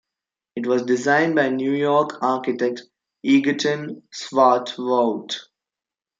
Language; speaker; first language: English; non-native, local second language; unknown